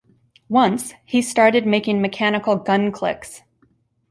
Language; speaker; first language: English; native; English